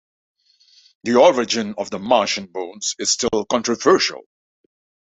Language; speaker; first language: English; non-native, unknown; Dutch